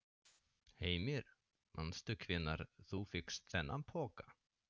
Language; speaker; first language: Icelandic; non-native, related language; Swedish